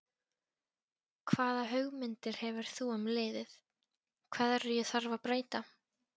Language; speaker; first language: Icelandic; non-native, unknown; Polish